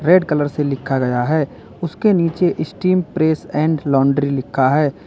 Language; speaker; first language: Hindi; native; Hindi